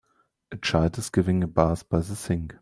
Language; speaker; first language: English; non-native, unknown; German